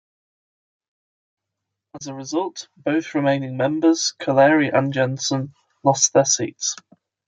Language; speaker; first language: English; native; English